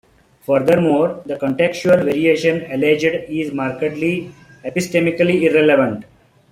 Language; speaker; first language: English; non-native, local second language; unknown